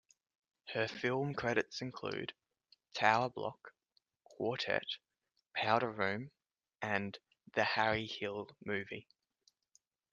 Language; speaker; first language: English; native; English